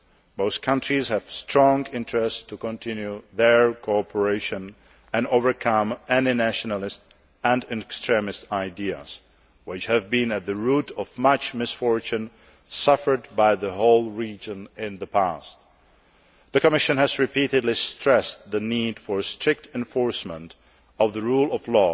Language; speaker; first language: English; non-native, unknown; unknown